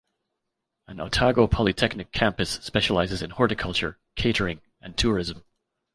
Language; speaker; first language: English; native; English